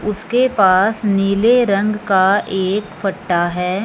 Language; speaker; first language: Hindi; non-native, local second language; Punjabi